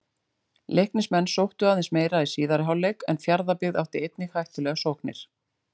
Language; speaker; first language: Icelandic; native; Icelandic